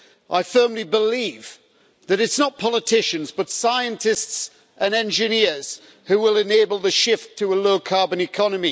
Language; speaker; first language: English; native; English